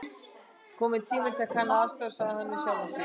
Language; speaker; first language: Icelandic; native; Icelandic